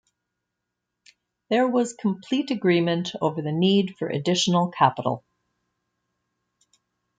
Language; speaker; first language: English; native; English